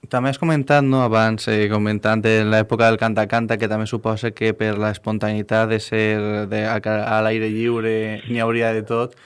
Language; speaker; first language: Catalan; native; Catalan